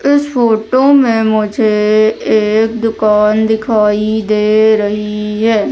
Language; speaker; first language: Hindi; native; Hindi